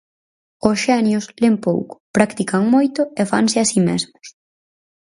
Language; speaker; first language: Galician; native; Galician